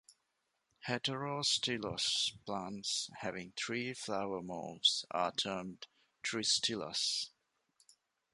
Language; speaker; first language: English; non-native, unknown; Divehi